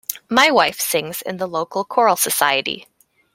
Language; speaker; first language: English; native; English